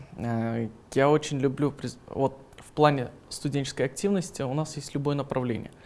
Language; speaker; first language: Russian; non-native, local second language; Uzbek